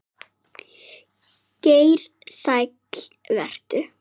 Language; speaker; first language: Icelandic; native; Icelandic